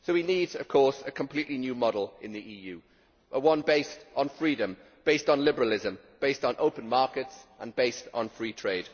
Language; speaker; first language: English; native; English